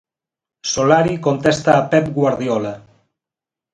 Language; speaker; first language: Galician; native; Galician